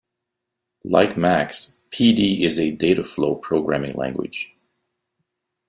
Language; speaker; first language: English; native; English